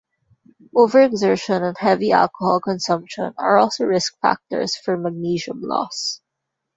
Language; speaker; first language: English; non-native, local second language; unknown